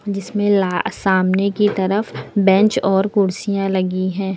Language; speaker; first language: Hindi; native; Hindi